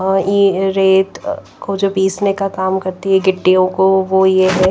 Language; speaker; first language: Hindi; non-native, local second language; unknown